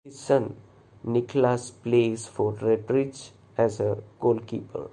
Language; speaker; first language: English; non-native, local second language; Malayalam